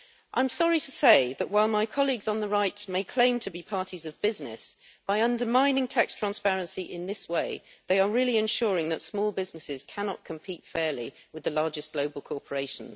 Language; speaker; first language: English; native; English